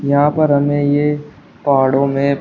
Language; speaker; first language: Hindi; native; Hindi